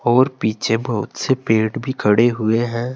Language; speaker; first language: Hindi; native; Hindi